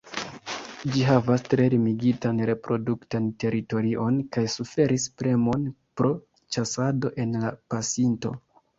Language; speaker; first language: Esperanto; non-native, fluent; Kinyarwanda